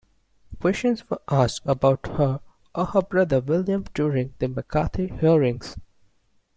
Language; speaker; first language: English; non-native, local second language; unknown